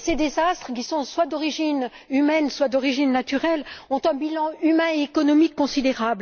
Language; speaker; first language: French; native; French